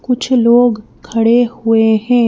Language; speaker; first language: Hindi; native; Hindi